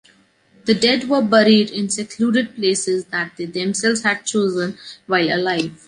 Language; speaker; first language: English; non-native, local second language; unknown